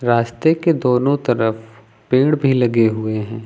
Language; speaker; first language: Hindi; native; Hindi